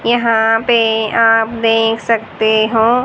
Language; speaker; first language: Hindi; native; Hindi